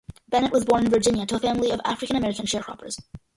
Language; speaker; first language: English; early bilingual, other home language; Malayalam